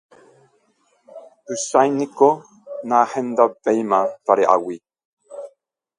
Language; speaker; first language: Guarani; non-native, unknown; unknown